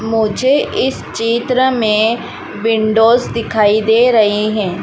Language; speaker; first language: Hindi; native; Hindi